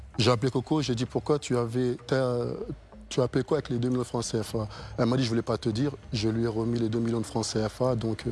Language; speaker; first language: French; early bilingual, other home language; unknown